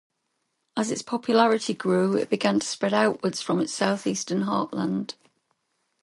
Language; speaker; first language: English; native; English